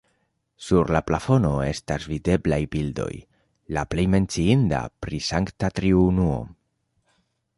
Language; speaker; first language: Esperanto; non-native, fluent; Spanish